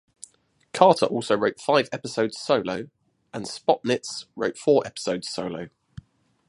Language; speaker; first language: English; native; English